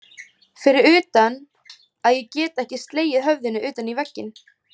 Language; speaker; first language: Icelandic; native; Icelandic